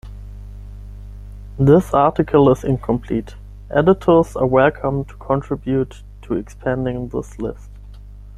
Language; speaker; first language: English; non-native, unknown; German